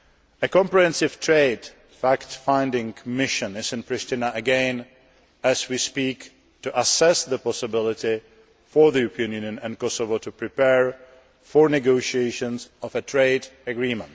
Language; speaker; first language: English; non-native, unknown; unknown